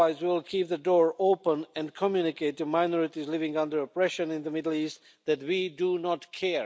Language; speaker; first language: English; non-native, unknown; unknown